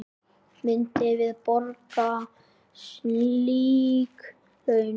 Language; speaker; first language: Icelandic; native; Icelandic